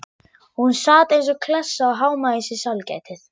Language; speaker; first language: Icelandic; non-native, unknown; German